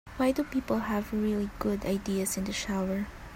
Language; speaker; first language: English; non-native, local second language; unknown